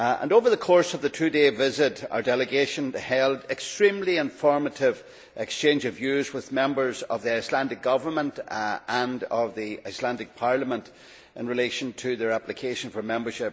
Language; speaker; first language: English; native; English